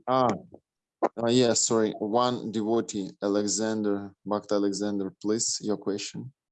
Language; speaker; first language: English; non-native, learner; Russian